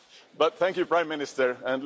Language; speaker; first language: English; non-native, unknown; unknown